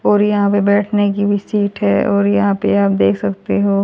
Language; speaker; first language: Hindi; native; Hindi